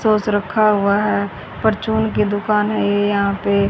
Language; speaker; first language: Hindi; native; Hindi